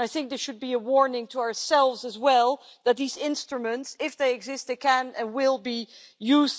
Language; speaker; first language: English; non-native, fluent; Dutch